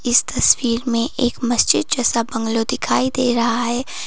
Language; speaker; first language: Hindi; non-native, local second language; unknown